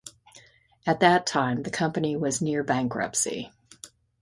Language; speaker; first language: English; native; English